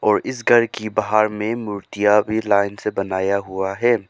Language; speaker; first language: Hindi; non-native, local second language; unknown